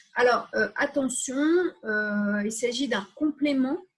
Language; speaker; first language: French; native; French